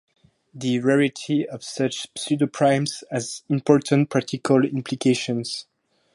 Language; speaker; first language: English; non-native, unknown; French